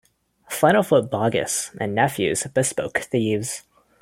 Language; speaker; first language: English; non-native, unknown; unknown